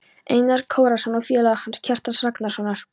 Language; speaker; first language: Icelandic; non-native, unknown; Polish